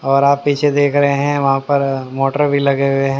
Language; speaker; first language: Hindi; native; Hindi